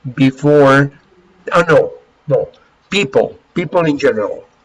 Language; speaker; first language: English; non-native, fluent; Spanish